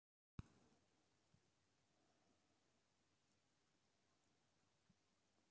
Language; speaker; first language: Icelandic; native; Icelandic